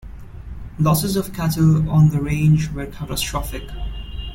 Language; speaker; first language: English; non-native, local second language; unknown